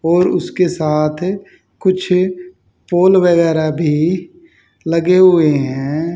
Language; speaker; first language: Hindi; native; Hindi